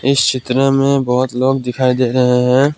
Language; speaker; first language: Hindi; non-native, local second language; Assamese